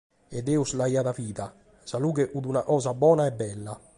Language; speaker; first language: Sardinian; native; Sardinian